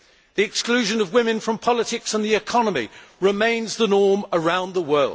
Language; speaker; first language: English; native; English